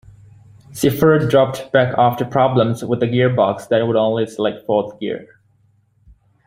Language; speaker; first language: English; native; English